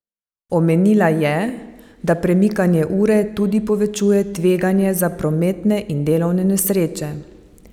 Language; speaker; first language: Slovenian; native; Slovenian